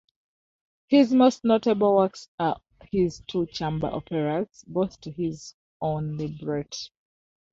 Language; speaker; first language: English; non-native, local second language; Ganda